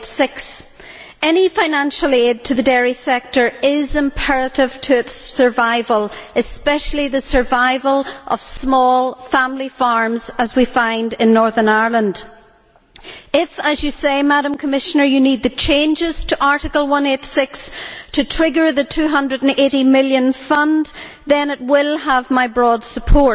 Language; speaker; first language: English; native; English